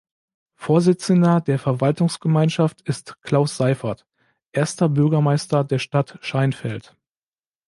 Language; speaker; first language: German; native; German